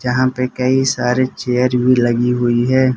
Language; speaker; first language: Hindi; non-native, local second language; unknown